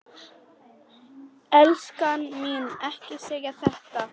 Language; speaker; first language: Icelandic; non-native, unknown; Polish